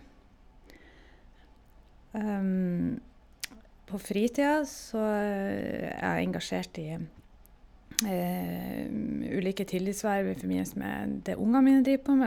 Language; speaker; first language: Norwegian; native; Norwegian